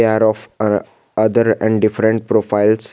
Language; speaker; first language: English; non-native, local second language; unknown